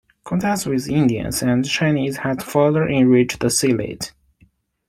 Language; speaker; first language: English; non-native, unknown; Chinese